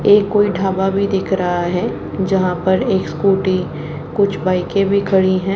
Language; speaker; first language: Hindi; native; Hindi